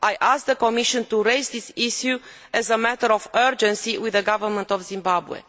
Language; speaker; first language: English; non-native, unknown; Romanian